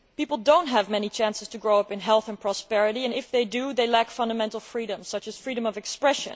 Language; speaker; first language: English; non-native, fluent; Dutch